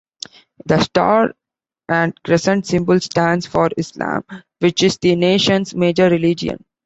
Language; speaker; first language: English; non-native, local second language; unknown